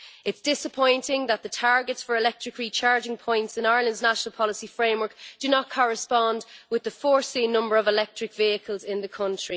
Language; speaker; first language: English; native; English